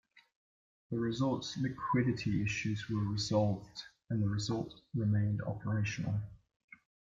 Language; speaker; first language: English; native; English